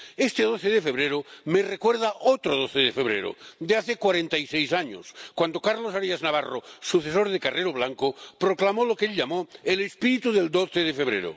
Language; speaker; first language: Spanish; non-native, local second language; Catalan